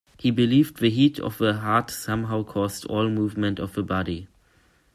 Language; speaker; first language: English; non-native, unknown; German